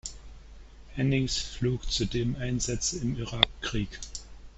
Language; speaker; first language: German; native; German